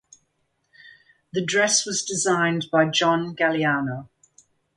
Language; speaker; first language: English; native; English